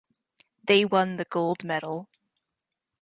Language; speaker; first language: English; native; English